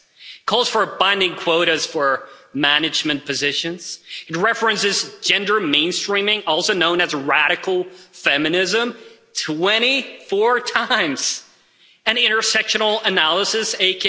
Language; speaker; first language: English; non-native, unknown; Swedish